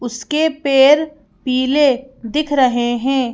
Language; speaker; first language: Hindi; native; Hindi